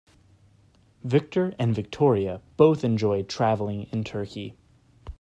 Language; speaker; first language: English; native; English